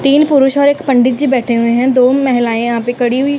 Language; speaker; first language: Hindi; non-native, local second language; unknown